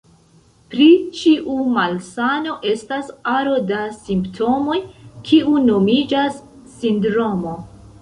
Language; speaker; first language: Esperanto; non-native, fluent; Central Kurdish